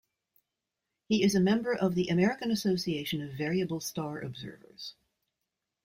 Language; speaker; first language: English; native; English